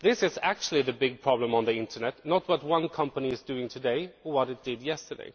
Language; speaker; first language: English; non-native, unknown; Swedish